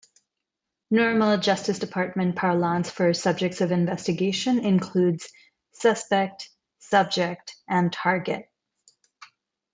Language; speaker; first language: English; non-native, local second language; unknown